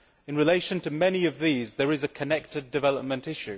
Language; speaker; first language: English; native; English